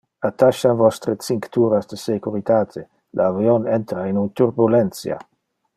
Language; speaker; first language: Interlingua; non-native, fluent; Dutch